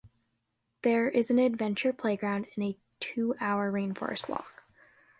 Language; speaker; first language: English; native; English